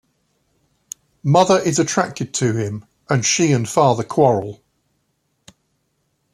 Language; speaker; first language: English; native; English